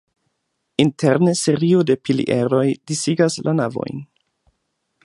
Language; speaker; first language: Esperanto; non-native, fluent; German